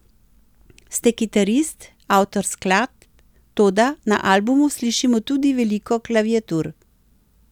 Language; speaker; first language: Slovenian; native; Slovenian